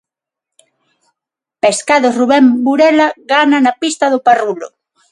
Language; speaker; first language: Galician; non-native, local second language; Spanish